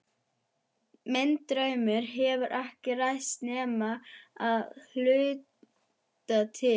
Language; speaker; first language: Icelandic; non-native, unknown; German